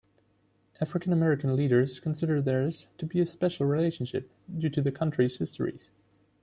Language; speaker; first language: English; non-native, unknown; German